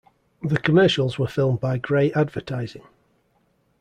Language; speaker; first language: English; native; English